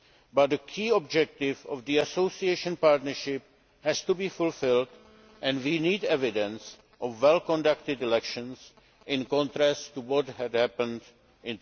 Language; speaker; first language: English; non-native, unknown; Czech